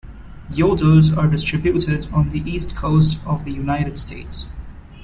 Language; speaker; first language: English; non-native, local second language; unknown